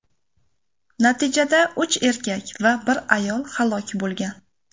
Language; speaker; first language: Uzbek; native; Uzbek